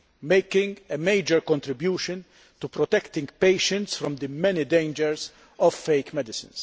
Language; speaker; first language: English; non-native, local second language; Maltese